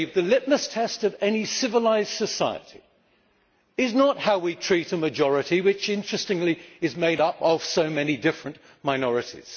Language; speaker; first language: English; native; English